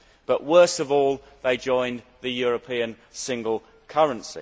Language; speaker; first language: English; native; English